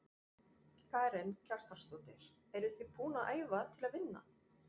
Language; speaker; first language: Icelandic; non-native, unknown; French